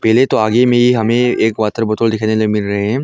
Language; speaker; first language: Hindi; non-native, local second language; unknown